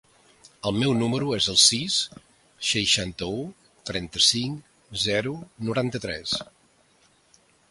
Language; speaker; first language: Catalan; native; Catalan